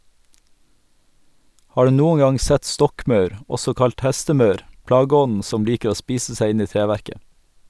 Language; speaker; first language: Norwegian; native; Norwegian